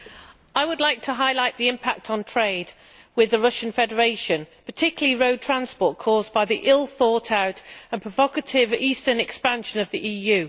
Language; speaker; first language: English; native; English